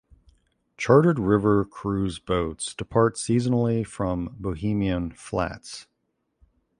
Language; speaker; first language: English; native; English